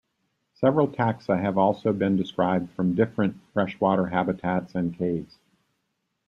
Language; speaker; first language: English; native; English